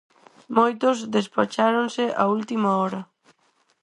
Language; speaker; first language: Galician; non-native, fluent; Spanish